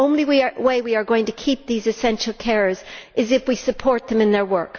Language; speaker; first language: English; native; English